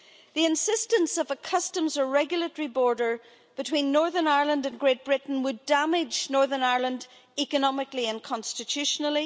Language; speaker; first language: English; native; English